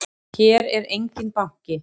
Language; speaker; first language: Icelandic; native; Icelandic